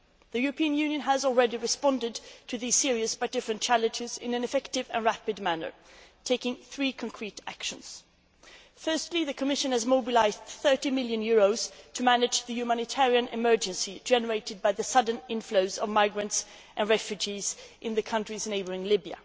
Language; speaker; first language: English; non-native, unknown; Swedish